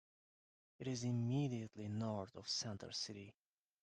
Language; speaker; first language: English; non-native, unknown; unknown